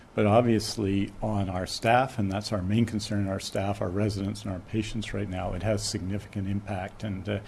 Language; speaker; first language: English; native; English